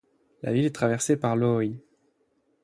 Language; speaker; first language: French; native; French